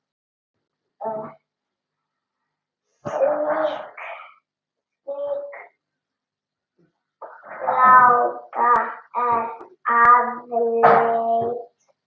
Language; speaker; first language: Icelandic; non-native, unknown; Italian